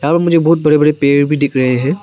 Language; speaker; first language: Hindi; non-native, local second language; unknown